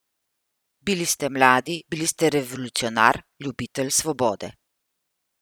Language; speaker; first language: Slovenian; native; Slovenian